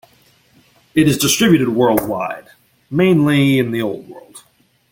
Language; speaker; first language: English; native; English